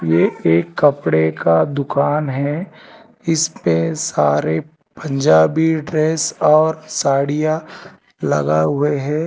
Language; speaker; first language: Hindi; non-native, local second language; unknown